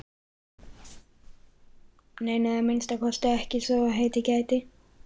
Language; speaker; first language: Icelandic; native; Icelandic